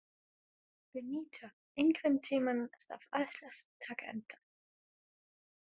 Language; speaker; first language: Icelandic; non-native, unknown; German